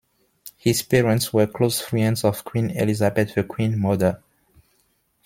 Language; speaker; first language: English; non-native, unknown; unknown